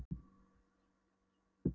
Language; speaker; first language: Icelandic; non-native, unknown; Polish